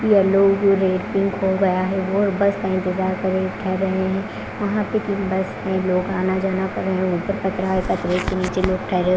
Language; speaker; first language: Hindi; non-native, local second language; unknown